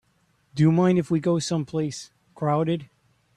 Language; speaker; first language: English; native; English